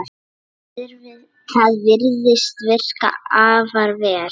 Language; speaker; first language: Icelandic; non-native, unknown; Lithuanian